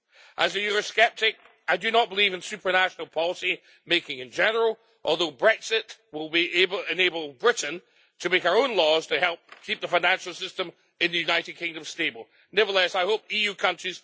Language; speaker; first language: English; native; English